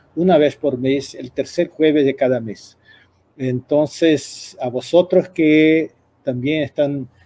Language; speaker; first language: Spanish; non-native, related language; Portuguese